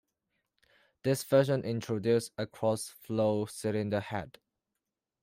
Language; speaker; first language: English; non-native, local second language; Cantonese